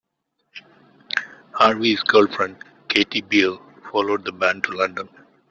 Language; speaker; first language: English; non-native, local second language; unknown